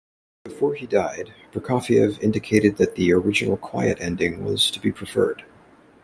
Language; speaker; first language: English; native; English